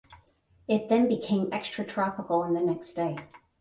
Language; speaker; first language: English; native; English